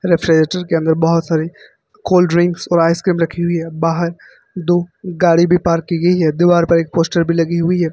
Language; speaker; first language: Hindi; native; Hindi